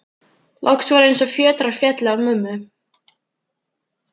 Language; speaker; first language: Icelandic; native; Icelandic